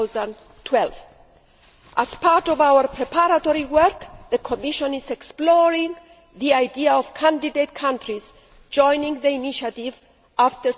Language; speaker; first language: English; non-native, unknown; Greek